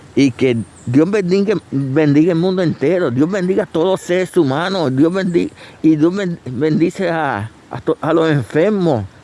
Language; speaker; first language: Spanish; native; Spanish